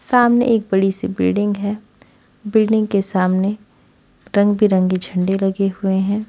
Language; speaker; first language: Hindi; native; Hindi